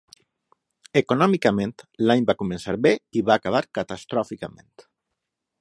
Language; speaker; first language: Catalan; non-native, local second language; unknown